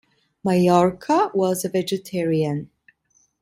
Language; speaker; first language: English; non-native, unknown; Italian